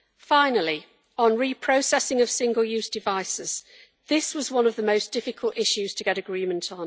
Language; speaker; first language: English; native; English